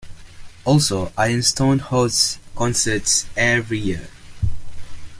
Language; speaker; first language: English; non-native, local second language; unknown